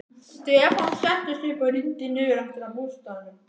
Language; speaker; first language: Icelandic; native; Icelandic